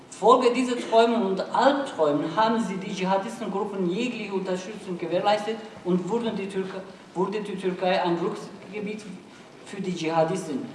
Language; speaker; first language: German; non-native, fluent; Turkish